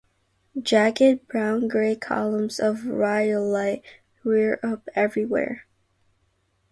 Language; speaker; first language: English; non-native, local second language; Filipino